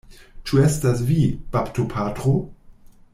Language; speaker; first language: Esperanto; non-native, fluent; German